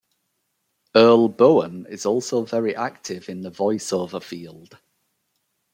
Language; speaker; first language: English; native; English